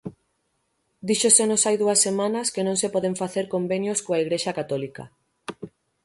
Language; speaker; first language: Galician; native; Galician